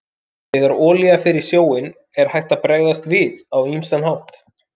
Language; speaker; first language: Icelandic; native; Icelandic